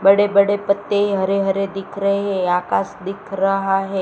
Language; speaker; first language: Hindi; non-native, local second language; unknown